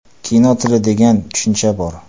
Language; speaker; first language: Uzbek; non-native, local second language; Kara-Kalpak